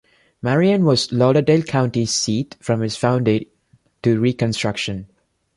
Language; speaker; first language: English; non-native, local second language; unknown